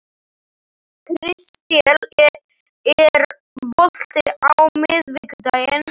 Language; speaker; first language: Icelandic; non-native, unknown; Slovak